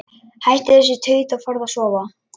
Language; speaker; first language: Icelandic; non-native, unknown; Lithuanian